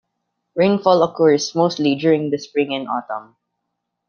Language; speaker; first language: English; non-native, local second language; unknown